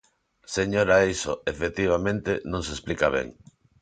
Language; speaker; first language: Galician; non-native, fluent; Spanish